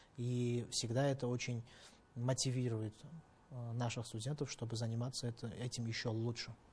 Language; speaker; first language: Russian; non-native, fluent; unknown